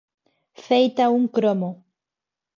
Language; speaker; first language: Galician; non-native, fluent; Spanish